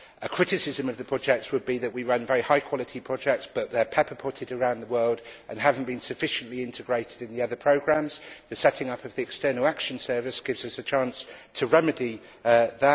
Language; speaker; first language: English; native; English